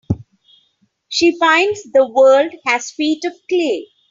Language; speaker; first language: English; non-native, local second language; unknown